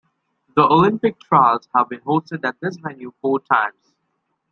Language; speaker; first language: English; native; English